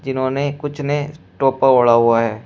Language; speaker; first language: Hindi; native; Hindi